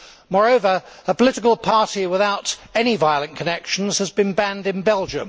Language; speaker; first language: English; native; English